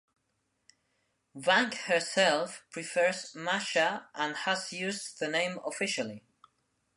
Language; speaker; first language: English; non-native, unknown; Spanish